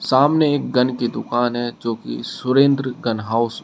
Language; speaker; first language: Hindi; native; Hindi